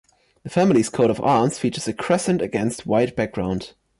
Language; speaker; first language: English; non-native, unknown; German